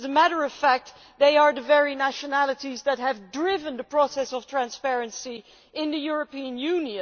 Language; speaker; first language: English; non-native, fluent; Dutch